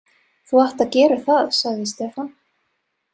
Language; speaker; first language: Icelandic; non-native, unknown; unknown